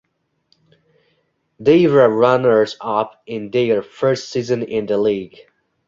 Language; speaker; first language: English; non-native, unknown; Uzbek